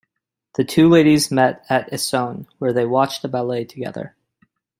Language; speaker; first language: English; native; English